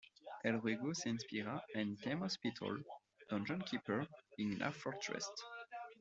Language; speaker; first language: Spanish; non-native, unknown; French